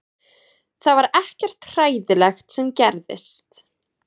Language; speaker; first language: Icelandic; native; Icelandic